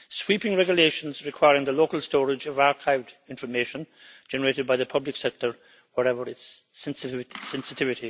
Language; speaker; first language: English; native; English